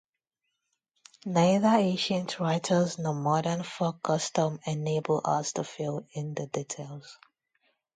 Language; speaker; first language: English; non-native, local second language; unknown